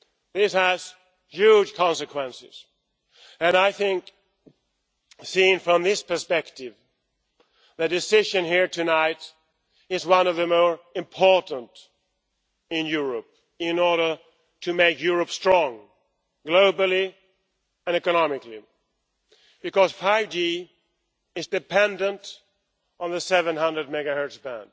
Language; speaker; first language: English; non-native, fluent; Swedish